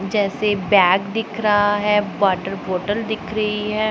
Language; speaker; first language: Hindi; non-native, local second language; Punjabi